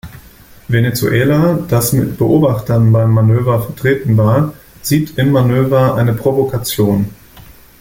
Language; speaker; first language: German; native; German